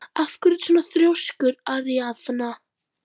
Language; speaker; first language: Icelandic; native; Icelandic